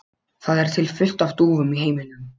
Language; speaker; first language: Icelandic; non-native, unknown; Polish